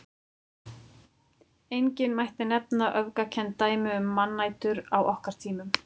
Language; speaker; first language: Icelandic; native; Icelandic